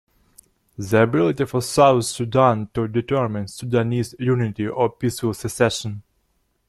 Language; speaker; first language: English; non-native, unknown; Russian